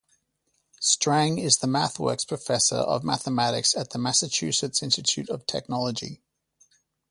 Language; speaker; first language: English; native; English